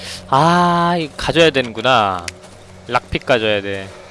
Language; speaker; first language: Korean; native; Korean